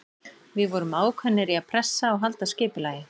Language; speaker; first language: Icelandic; native; Icelandic